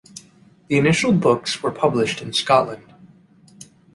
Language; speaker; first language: English; native; English